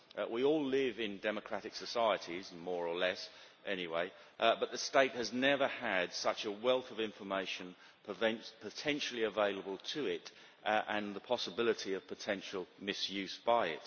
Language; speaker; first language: English; native; English